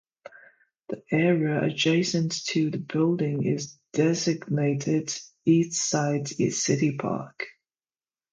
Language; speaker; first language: English; non-native, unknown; Chinese